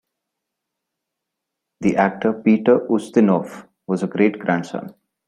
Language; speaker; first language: English; non-native, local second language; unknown